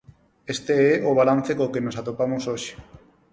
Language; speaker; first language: Galician; non-native, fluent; Spanish